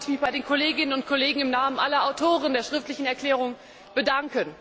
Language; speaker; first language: German; native; German